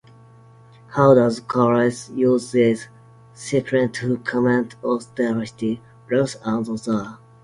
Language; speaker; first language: English; non-native, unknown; Japanese